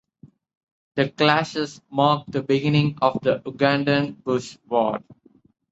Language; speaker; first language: English; non-native, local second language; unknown